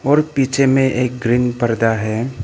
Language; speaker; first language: Hindi; non-native, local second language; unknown